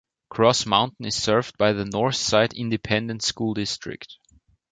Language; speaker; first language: English; non-native, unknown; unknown